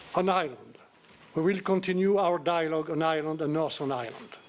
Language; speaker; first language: English; non-native, fluent; French